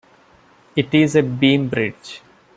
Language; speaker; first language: English; non-native, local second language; Malayalam